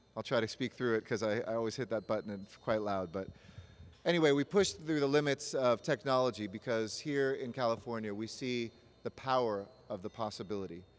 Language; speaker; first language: English; native; English